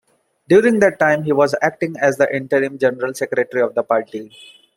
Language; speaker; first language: English; non-native, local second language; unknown